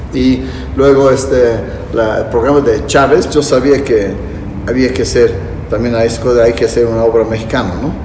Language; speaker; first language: Spanish; non-native, fluent; English